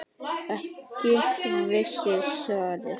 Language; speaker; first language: Icelandic; native; Icelandic